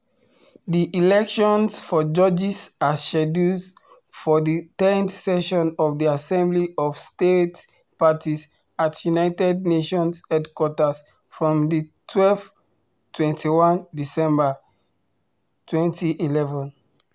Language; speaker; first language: English; non-native, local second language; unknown